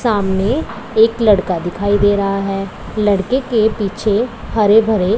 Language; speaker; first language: Hindi; non-native, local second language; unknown